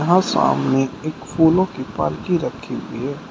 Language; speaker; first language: Hindi; native; Hindi